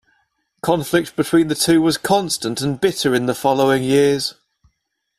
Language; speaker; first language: English; native; English